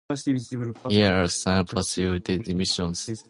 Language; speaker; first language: English; non-native, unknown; Japanese